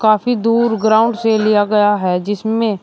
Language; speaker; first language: Hindi; native; Hindi